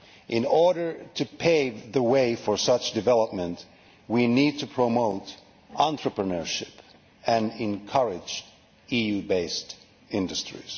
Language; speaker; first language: English; non-native, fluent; Finnish